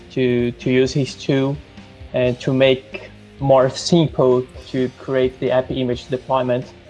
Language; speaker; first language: English; non-native, fluent; Portuguese